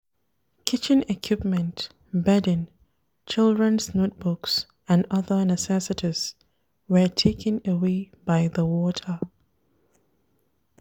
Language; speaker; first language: English; non-native, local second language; Hausa